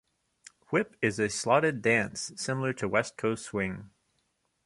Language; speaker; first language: English; native; English